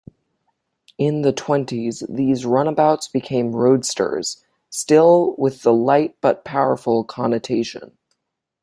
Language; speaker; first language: English; native; English